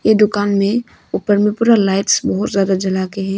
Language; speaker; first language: Hindi; non-native, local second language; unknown